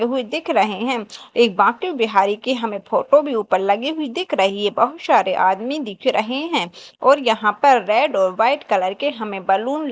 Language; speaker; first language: Hindi; native; Hindi